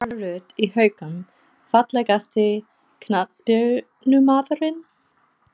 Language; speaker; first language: Icelandic; non-native, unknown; English